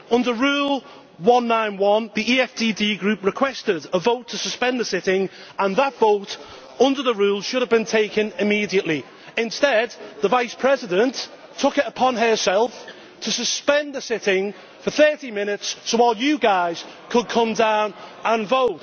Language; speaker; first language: English; native; English